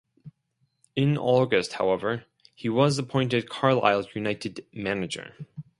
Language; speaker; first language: English; non-native, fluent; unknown